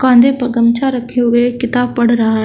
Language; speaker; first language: Hindi; native; Hindi